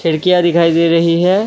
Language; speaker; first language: Hindi; non-native, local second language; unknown